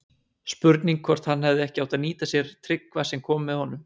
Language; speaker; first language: Icelandic; native; Icelandic